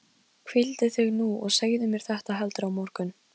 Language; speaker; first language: Icelandic; non-native, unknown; Polish